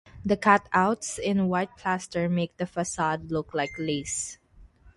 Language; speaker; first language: English; non-native, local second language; Filipino